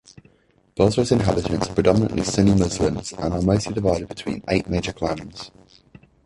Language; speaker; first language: English; native; English